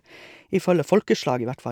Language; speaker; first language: Norwegian; native; Norwegian